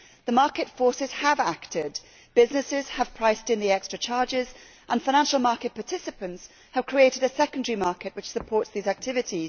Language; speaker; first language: English; native; English